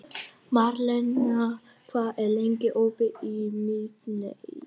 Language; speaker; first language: Icelandic; non-native, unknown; Vietnamese